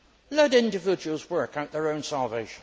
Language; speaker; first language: English; native; English